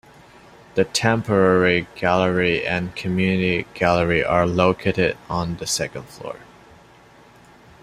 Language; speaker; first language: English; non-native, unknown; Chinese